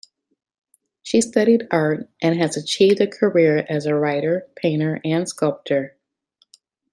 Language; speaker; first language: English; native; English